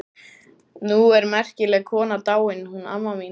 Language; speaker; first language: Icelandic; native; Icelandic